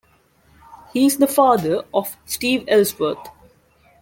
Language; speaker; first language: English; non-native, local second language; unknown